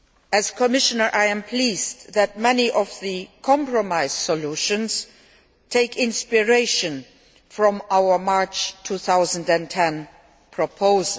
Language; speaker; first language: English; non-native, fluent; Luxembourgish